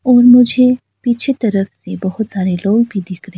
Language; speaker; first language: Hindi; non-native, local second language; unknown